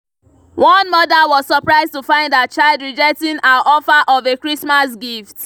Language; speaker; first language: English; non-native, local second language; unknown